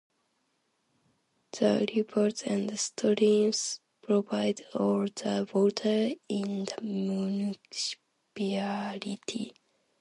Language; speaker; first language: English; non-native, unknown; Japanese